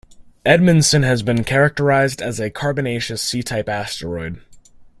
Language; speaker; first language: English; native; English